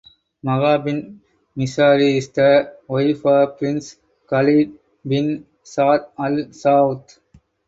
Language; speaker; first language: English; non-native, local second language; Tamil